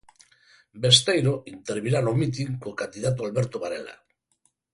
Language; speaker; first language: Galician; native; Galician